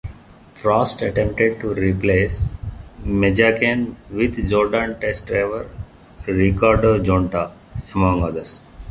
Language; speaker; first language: English; non-native, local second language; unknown